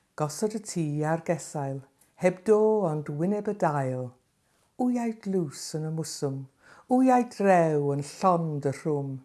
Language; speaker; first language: Welsh; non-native, local second language; English